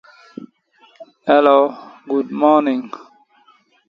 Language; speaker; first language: English; native; English